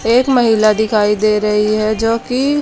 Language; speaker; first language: Hindi; native; Hindi